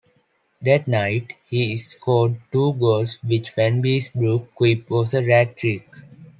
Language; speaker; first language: English; non-native, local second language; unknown